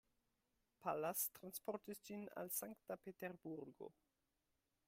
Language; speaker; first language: Esperanto; non-native, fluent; German